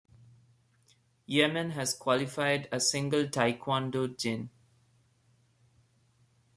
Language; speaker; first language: English; non-native, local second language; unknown